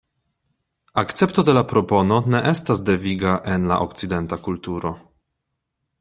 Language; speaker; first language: Esperanto; non-native, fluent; Polish